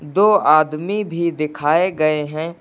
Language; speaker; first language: Hindi; native; Hindi